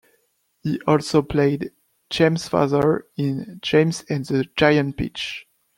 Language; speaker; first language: English; non-native, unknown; French